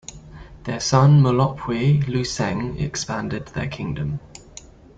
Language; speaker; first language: English; native; English